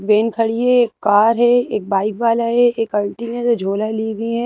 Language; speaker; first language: Hindi; native; Hindi